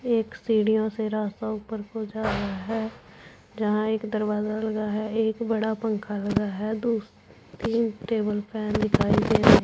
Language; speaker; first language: Hindi; non-native, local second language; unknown